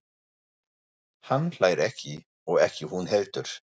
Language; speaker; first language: Icelandic; non-native, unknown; German